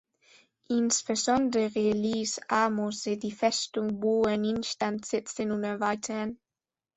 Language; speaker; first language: German; non-native, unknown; Spanish